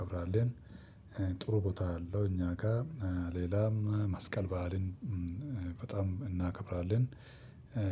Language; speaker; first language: Amharic; non-native, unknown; Oromo